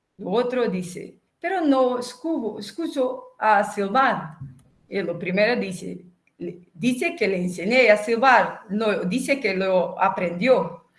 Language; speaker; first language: Spanish; non-native, related language; Portuguese